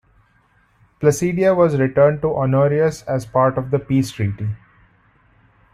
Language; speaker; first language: English; non-native, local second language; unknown